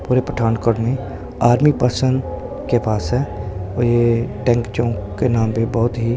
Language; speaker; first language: Hindi; non-native, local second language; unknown